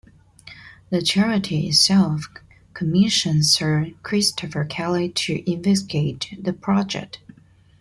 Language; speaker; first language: English; non-native, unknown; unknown